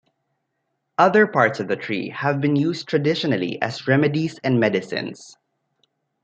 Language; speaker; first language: English; non-native, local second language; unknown